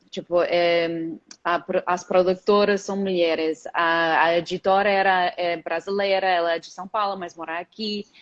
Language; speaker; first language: Portuguese; non-native, fluent; English